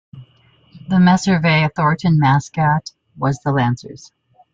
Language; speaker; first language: English; native; English